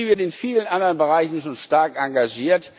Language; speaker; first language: German; non-native, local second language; Luxembourgish